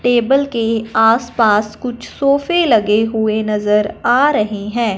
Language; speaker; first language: Hindi; non-native, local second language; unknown